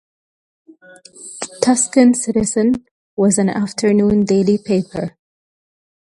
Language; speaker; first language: English; native; English